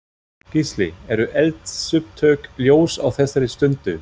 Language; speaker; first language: Icelandic; non-native, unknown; German